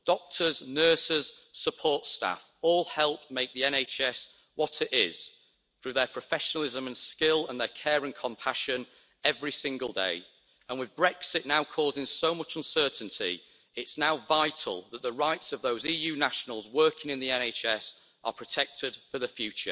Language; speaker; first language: English; native; English